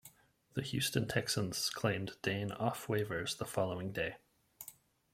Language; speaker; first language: English; native; English